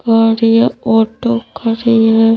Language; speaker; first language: Hindi; native; Hindi